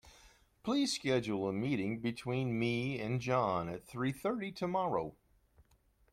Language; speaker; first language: English; native; English